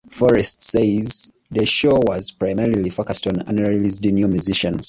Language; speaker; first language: English; non-native, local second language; Ganda